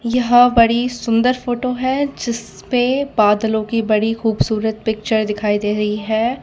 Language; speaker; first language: Hindi; non-native, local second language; Gujarati